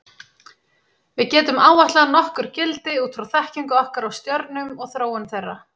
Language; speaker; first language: Icelandic; native; Icelandic